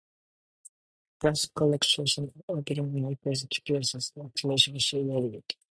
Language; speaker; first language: English; non-native, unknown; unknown